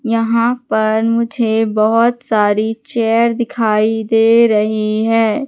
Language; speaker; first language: Hindi; native; Hindi